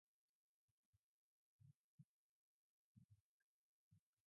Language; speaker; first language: English; non-native, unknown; Mongolian